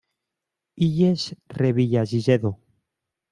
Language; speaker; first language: Catalan; non-native, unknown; Spanish